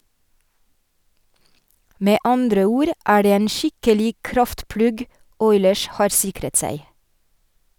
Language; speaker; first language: Norwegian; non-native, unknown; French